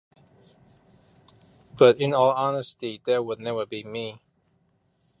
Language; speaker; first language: English; non-native, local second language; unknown